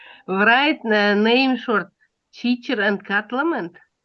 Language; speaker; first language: English; non-native, learner; Russian